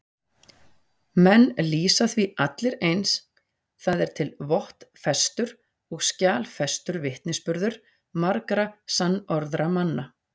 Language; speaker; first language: Icelandic; native; Icelandic